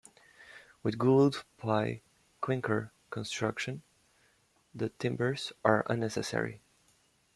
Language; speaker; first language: English; native; English